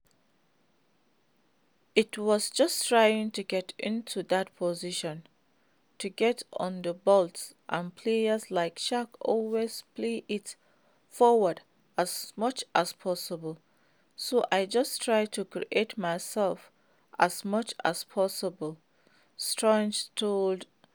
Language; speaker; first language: English; non-native, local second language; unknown